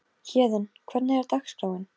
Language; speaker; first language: Icelandic; non-native, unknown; Polish